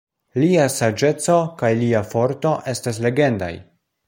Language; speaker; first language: Esperanto; non-native, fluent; Polish